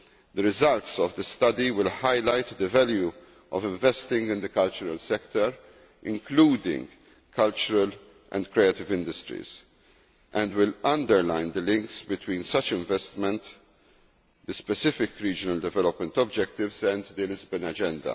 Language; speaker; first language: English; non-native, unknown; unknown